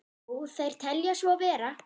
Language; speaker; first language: Icelandic; non-native, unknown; German